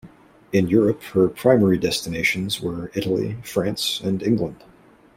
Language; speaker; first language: English; native; English